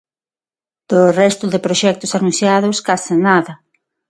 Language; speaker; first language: Galician; non-native, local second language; Spanish